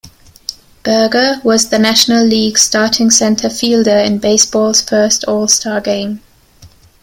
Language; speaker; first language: English; non-native, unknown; German